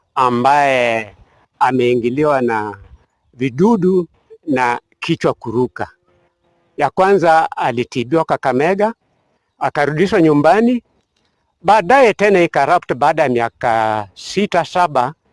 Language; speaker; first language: Swahili; non-native, local second language; Kalenjin